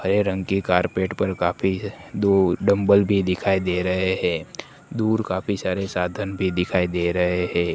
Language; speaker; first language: Hindi; non-native, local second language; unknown